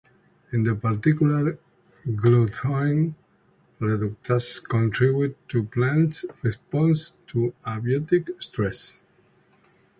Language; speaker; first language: English; non-native, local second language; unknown